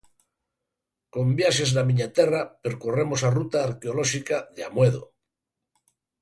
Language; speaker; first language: Galician; native; Galician